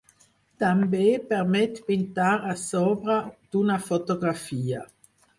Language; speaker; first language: Catalan; non-native, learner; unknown